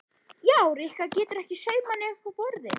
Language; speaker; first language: Icelandic; native; Icelandic